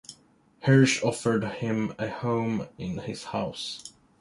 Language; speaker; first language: English; non-native, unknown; Swedish